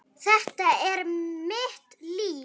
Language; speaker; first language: Icelandic; native; Icelandic